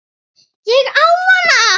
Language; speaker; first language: Icelandic; native; Icelandic